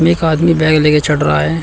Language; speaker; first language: Hindi; native; Hindi